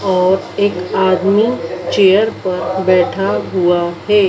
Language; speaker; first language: Hindi; native; Hindi